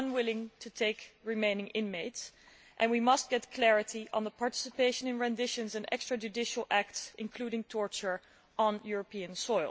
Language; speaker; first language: English; non-native, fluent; Dutch